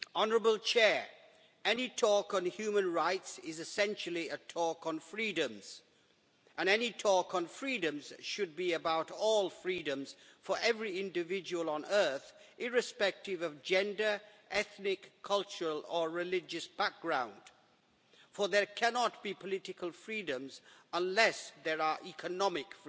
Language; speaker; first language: English; native; English